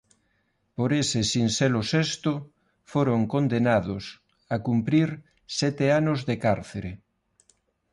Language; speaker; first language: Galician; non-native, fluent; Spanish